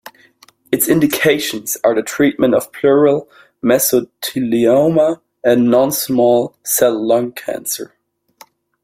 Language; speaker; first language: English; non-native, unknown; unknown